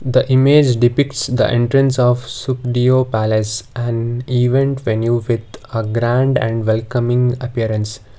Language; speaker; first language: English; non-native, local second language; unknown